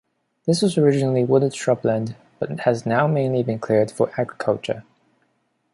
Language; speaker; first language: English; non-native, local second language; Cantonese